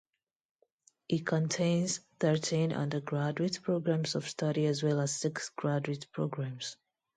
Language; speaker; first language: English; non-native, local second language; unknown